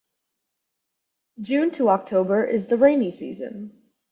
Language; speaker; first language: English; native; English